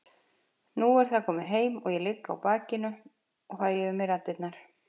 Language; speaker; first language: Icelandic; native; Icelandic